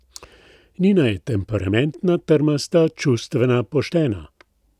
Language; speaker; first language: Slovenian; native; Slovenian